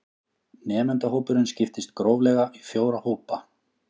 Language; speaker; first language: Icelandic; native; Icelandic